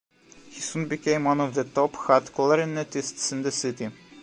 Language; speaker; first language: English; non-native, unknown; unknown